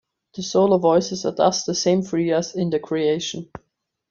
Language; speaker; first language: English; non-native, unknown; German